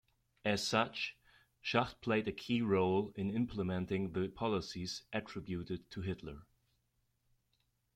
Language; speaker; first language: English; non-native, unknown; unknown